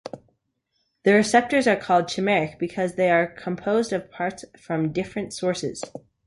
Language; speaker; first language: English; native; English